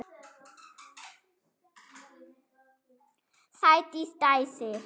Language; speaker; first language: Icelandic; non-native, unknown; German